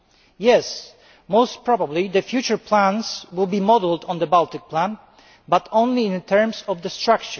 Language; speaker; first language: English; non-native, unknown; Polish